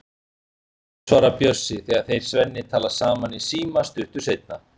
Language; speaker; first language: Icelandic; native; Icelandic